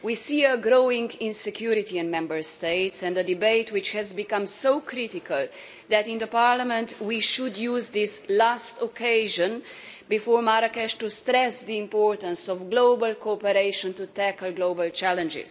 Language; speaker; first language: English; non-native, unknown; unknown